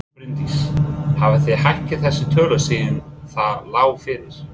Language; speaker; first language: Icelandic; non-native, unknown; English